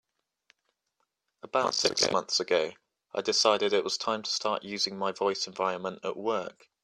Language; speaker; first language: English; native; English